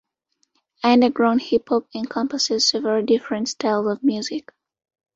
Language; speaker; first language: English; non-native, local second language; Ganda